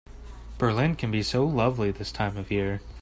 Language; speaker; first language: English; native; English